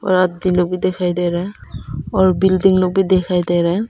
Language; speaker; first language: Hindi; non-native, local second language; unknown